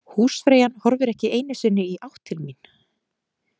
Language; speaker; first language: Icelandic; native; Icelandic